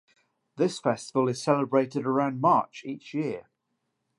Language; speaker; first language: English; native; English